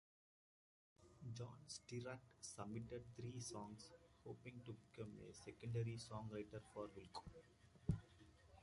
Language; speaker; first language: English; native; English